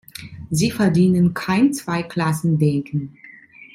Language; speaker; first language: German; non-native, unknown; Italian